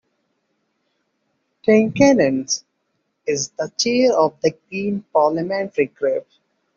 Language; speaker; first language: English; non-native, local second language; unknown